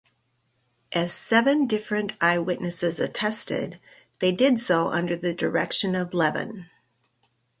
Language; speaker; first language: English; native; English